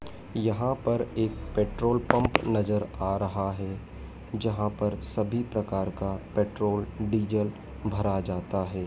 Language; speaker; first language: Hindi; native; Hindi